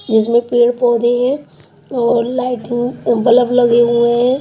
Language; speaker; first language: Hindi; native; Hindi